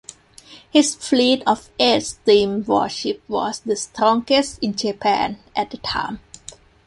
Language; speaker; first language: English; non-native, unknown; Thai